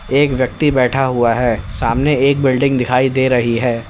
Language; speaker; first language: Hindi; native; Hindi